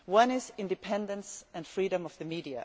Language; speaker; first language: English; non-native, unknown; German